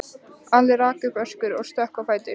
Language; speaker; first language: Icelandic; native; Icelandic